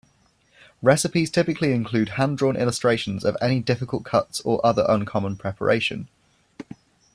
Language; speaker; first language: English; native; English